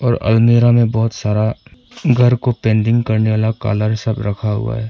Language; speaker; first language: Hindi; non-native, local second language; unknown